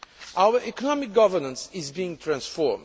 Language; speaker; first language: English; non-native, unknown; Portuguese